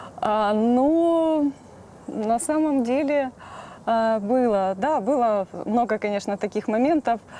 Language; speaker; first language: Russian; native; Russian